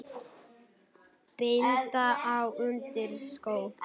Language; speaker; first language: Icelandic; native; Icelandic